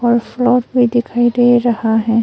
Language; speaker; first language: Hindi; non-native, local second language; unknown